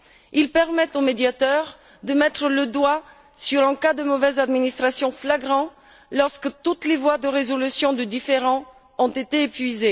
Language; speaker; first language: French; non-native, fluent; Bulgarian